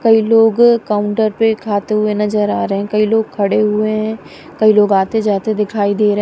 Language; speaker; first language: Hindi; non-native, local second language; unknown